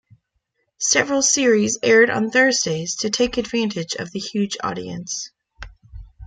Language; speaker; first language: English; native; English